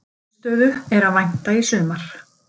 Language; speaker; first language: Icelandic; native; Icelandic